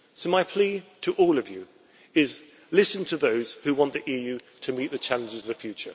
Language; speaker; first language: English; native; English